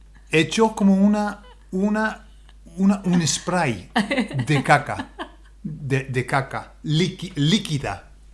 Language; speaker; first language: Spanish; non-native, fluent; English